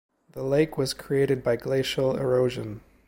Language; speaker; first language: English; native; English